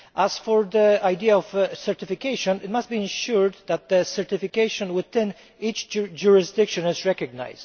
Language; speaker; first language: English; non-native, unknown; Polish